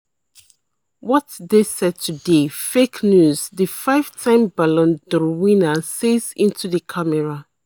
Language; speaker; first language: English; non-native, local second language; Yoruba